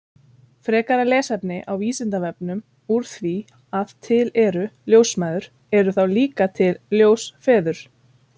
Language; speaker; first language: Icelandic; native; Icelandic